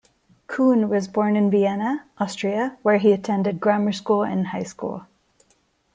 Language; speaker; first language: English; non-native, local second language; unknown